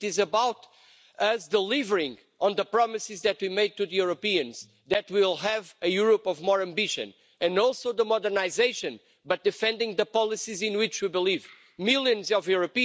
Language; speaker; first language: English; non-native, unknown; Portuguese